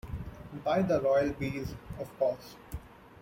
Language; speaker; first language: English; non-native, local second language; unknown